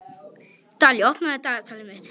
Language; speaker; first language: Icelandic; non-native, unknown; Polish